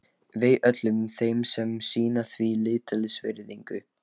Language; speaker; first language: Icelandic; non-native, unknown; Lithuanian